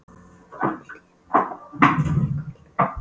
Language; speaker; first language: Icelandic; non-native, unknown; Polish